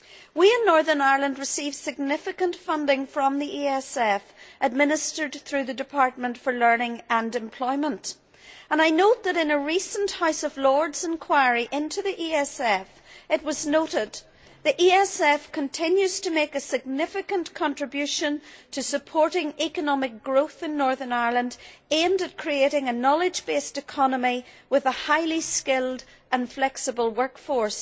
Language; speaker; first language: English; native; English